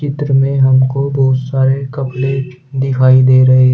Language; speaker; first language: Hindi; native; Hindi